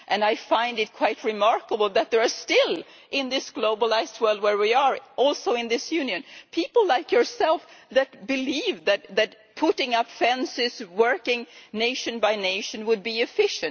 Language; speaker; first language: English; non-native, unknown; Swedish